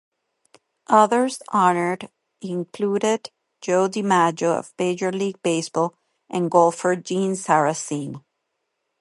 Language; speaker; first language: English; non-native, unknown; Spanish